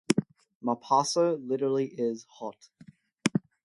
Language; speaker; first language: English; native; English